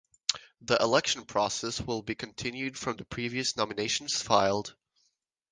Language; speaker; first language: English; native; English